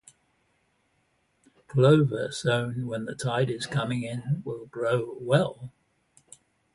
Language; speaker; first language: English; native; English